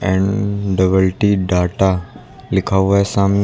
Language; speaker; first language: Hindi; native; Hindi